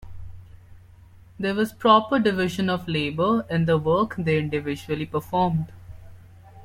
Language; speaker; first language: English; non-native, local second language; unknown